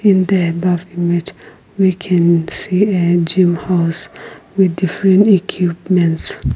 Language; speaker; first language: English; non-native, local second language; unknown